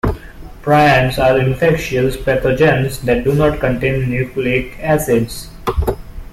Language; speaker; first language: English; non-native, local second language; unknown